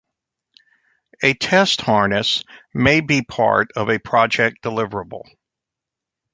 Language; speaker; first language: English; native; English